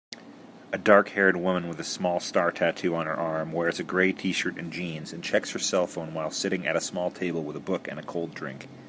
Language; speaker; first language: English; native; English